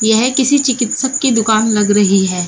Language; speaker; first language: Hindi; native; Hindi